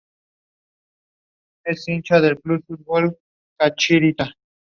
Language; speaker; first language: English; non-native, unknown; Spanish